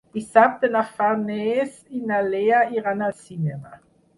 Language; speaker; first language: Catalan; non-native, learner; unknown